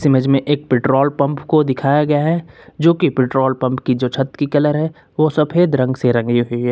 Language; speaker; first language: Hindi; native; Hindi